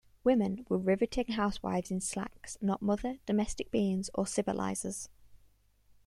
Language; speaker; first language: English; native; English